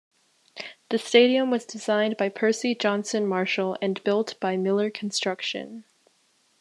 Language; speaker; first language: English; native; English